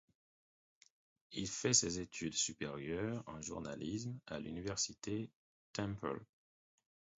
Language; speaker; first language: French; non-native, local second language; Haitian Creole